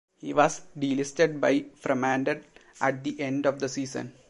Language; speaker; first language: English; non-native, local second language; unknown